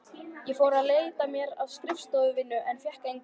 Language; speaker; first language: Icelandic; native; Icelandic